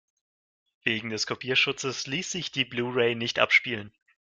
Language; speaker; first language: German; non-native, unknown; Russian